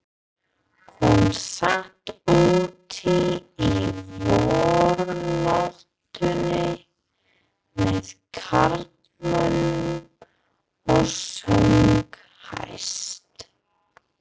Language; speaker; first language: Icelandic; non-native, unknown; English